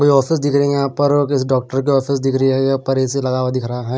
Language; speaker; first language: Hindi; non-native, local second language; Punjabi